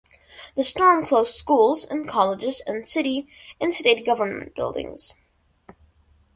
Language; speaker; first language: English; non-native, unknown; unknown